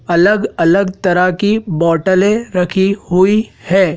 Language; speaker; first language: Hindi; native; Hindi